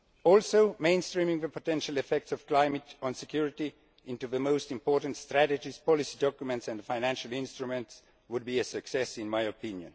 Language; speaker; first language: English; non-native, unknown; Estonian